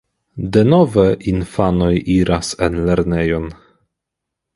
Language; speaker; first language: Esperanto; non-native, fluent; Polish